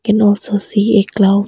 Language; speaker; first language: English; non-native, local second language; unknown